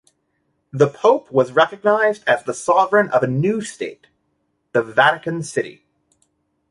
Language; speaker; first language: English; native; English